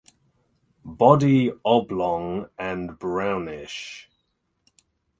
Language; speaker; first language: English; native; English